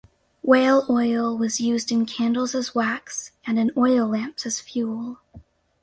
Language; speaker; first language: English; native; English